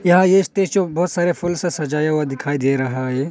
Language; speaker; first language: Hindi; non-native, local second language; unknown